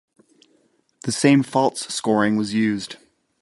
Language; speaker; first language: English; native; English